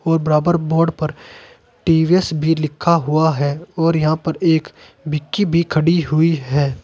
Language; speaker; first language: Hindi; native; Hindi